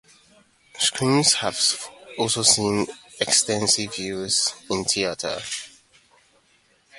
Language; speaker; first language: English; non-native, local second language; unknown